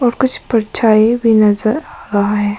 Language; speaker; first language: Hindi; early bilingual, other home language; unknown